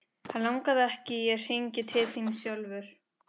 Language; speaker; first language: Icelandic; non-native, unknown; Spanish